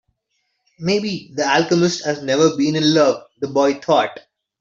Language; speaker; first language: English; non-native, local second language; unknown